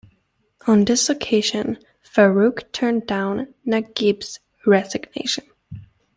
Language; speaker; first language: English; native; English